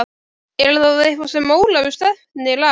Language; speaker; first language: Icelandic; native; Icelandic